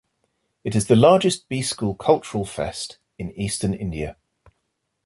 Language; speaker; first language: English; native; English